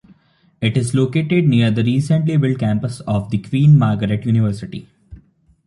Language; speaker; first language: English; non-native, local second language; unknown